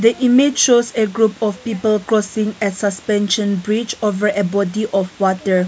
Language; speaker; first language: English; non-native, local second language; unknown